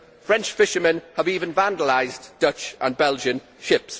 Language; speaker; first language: English; native; English